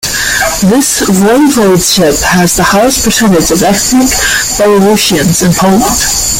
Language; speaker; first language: English; native; English